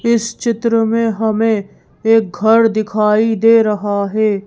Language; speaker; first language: Hindi; native; Hindi